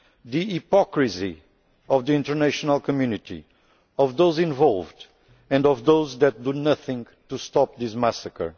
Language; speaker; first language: English; non-native, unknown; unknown